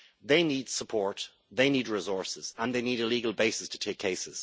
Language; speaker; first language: English; native; English